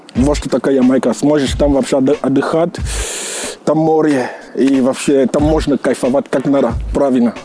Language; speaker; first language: Russian; non-native, fluent; English